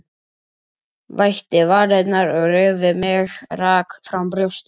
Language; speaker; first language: Icelandic; native; Icelandic